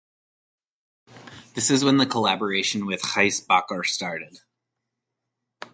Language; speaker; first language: English; native; English